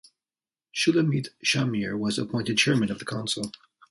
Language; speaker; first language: English; native; English